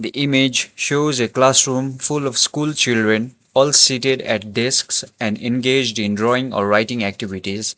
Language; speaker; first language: English; non-native, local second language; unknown